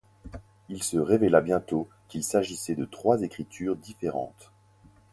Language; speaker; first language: French; native; French